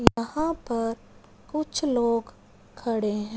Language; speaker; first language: Hindi; non-native, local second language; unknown